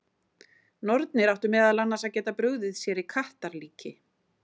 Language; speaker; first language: Icelandic; native; Icelandic